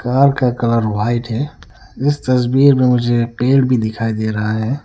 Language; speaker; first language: Hindi; non-native, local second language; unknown